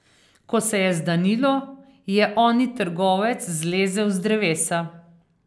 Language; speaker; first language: Slovenian; native; Slovenian